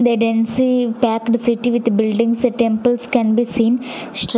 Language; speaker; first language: English; non-native, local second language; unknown